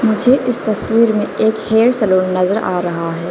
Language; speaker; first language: Hindi; non-native, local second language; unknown